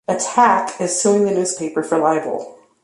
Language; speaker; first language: English; native; English